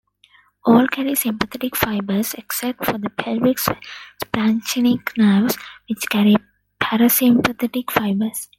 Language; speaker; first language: English; non-native, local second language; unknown